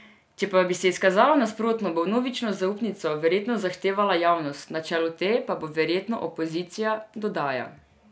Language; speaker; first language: Slovenian; non-native, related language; Serbian